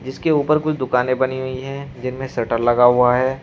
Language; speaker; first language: Hindi; native; Hindi